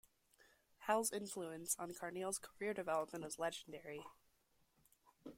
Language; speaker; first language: English; native; English